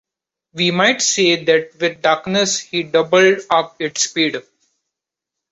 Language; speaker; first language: English; non-native, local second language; Marathi